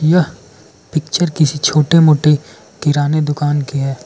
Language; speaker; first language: Hindi; non-native, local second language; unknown